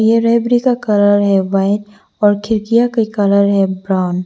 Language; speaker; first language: Hindi; non-native, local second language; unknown